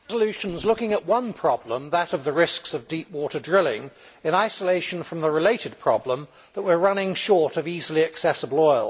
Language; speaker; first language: English; native; English